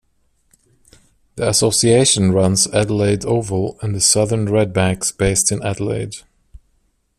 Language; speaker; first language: English; non-native, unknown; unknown